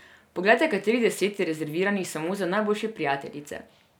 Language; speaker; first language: Slovenian; non-native, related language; Serbian